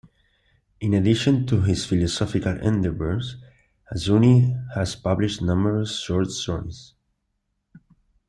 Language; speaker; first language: English; non-native, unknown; Catalan